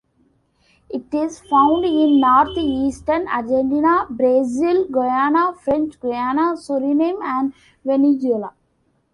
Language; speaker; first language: English; non-native, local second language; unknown